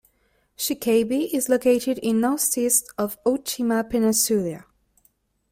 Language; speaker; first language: English; non-native, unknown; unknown